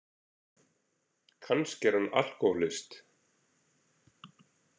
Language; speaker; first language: Icelandic; native; Icelandic